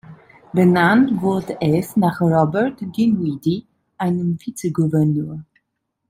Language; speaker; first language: German; non-native, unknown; Italian